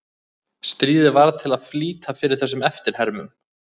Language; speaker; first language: Icelandic; native; Icelandic